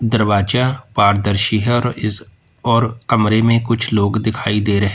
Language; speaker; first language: Hindi; native; Hindi